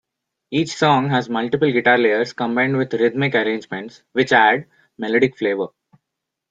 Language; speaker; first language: English; non-native, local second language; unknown